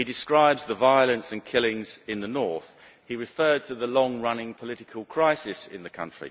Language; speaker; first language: English; native; English